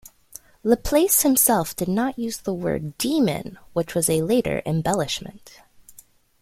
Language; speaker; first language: English; native; English